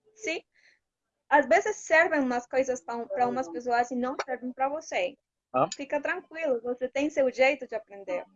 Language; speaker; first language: Portuguese; non-native, fluent; Spanish